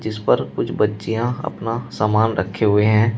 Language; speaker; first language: Hindi; native; Hindi